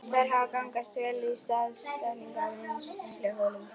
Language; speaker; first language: Icelandic; native; Icelandic